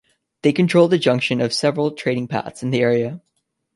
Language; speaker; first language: English; native; English